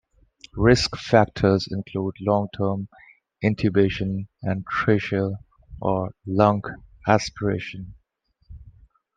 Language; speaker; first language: English; non-native, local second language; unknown